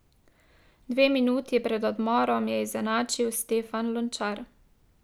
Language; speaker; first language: Slovenian; native; Slovenian